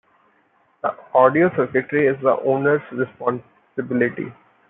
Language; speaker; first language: English; non-native, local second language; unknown